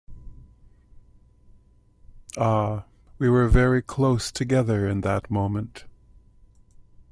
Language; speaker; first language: English; native; English